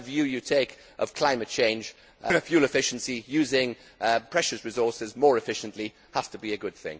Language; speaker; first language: English; native; English